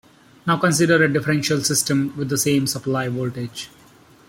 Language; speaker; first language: English; non-native, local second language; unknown